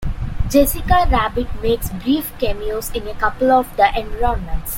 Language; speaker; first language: English; non-native, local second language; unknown